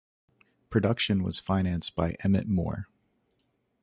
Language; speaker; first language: English; native; English